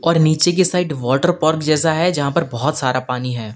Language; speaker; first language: Hindi; native; Hindi